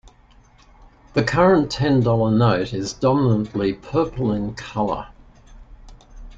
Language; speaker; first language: English; native; English